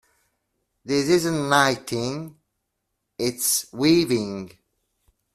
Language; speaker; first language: English; non-native, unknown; Italian